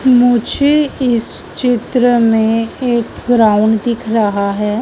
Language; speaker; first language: Hindi; native; Hindi